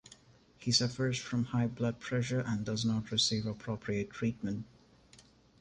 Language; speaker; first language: English; non-native, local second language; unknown